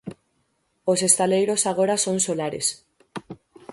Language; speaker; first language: Galician; native; Galician